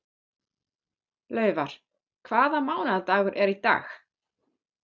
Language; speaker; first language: Icelandic; non-native, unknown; German